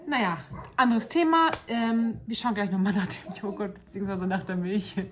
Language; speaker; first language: German; early bilingual, other home language; Turkish